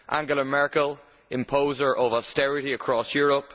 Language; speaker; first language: English; native; English